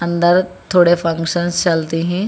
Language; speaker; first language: Hindi; non-native, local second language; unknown